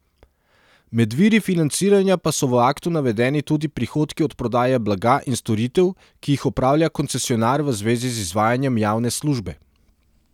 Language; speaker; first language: Slovenian; non-native, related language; Serbian